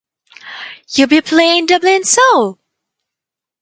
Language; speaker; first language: English; non-native, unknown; French